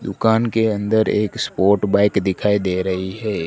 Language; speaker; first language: Hindi; non-native, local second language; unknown